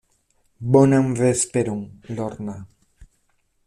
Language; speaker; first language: Esperanto; non-native, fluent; Spanish